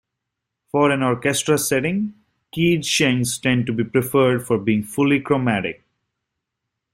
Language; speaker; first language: English; native; English